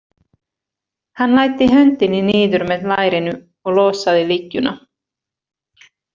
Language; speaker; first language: Icelandic; non-native, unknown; Finnish